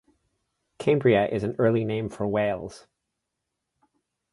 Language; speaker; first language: English; native; English